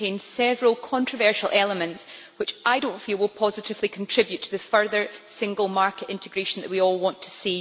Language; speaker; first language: English; native; English